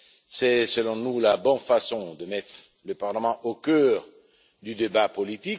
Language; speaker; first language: French; non-native, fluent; Italian